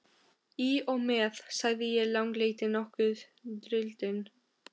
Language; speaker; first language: Icelandic; non-native, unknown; Albanian